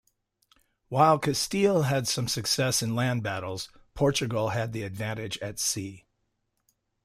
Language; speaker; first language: English; native; English